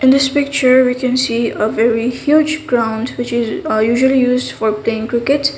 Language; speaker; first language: English; non-native, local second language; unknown